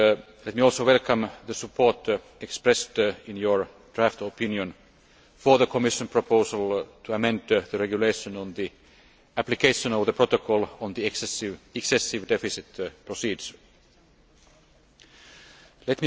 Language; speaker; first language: English; non-native, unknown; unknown